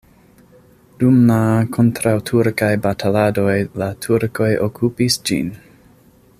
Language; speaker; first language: Esperanto; non-native, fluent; English